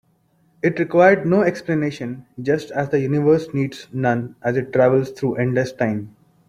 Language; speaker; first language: English; non-native, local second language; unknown